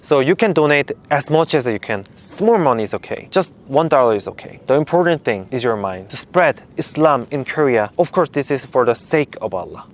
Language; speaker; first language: English; non-native, fluent; Korean